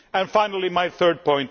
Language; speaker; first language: English; non-native, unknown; Swedish